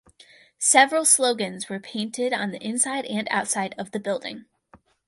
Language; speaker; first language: English; native; English